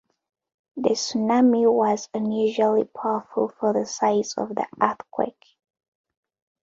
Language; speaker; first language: English; non-native, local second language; Ganda